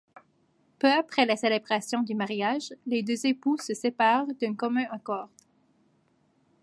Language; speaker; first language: French; native; French